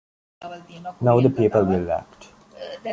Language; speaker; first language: English; native; English